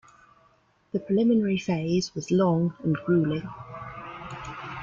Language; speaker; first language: English; native; English